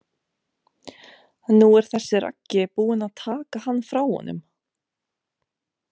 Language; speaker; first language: Icelandic; non-native, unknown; Romanian